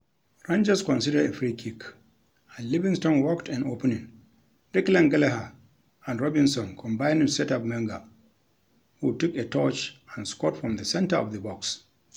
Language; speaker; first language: English; non-native, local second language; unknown